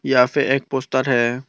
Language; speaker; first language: Hindi; non-native, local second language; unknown